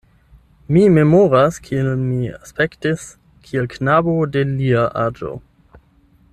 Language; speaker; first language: Esperanto; non-native, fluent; German